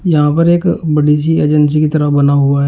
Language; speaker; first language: Hindi; native; Hindi